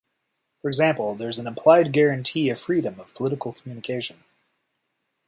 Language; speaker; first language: English; native; English